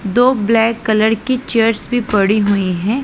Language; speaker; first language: Hindi; non-native, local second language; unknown